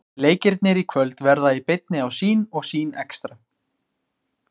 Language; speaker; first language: Icelandic; native; Icelandic